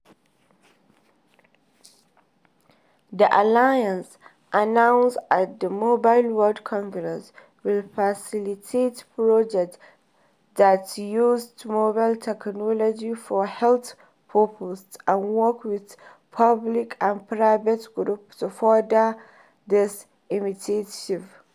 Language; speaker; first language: English; non-native, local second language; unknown